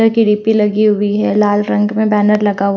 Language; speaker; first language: Hindi; native; Hindi